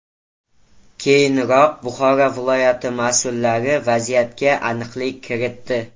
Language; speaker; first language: Uzbek; native; Uzbek